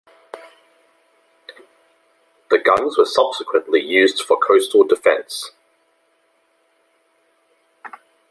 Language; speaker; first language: English; native; English